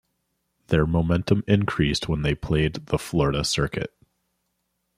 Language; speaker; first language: English; native; English